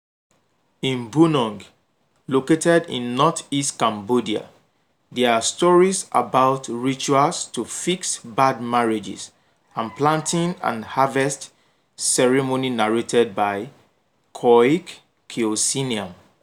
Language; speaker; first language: English; non-native, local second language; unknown